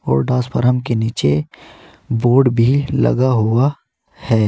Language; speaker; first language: Hindi; native; Hindi